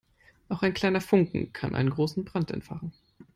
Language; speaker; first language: English; non-native, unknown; German